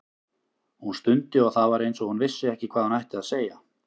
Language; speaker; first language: Icelandic; native; Icelandic